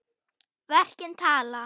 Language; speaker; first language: Icelandic; non-native, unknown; German